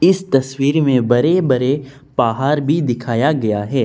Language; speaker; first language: Hindi; non-native, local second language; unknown